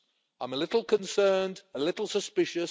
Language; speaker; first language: English; native; English